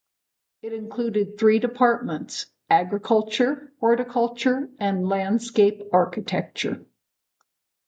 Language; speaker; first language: English; native; English